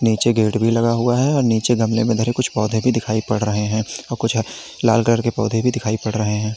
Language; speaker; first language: Hindi; native; Hindi